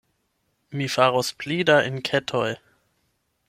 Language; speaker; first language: Esperanto; non-native, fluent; German